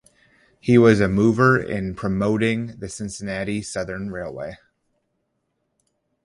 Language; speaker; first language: English; native; English